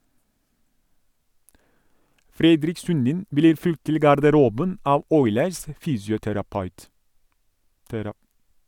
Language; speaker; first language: Norwegian; non-native, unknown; Turkish